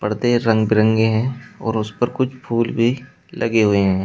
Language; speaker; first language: Hindi; native; Hindi